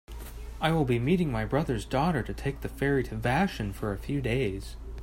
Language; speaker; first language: English; native; English